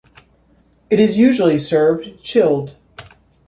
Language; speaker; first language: English; native; English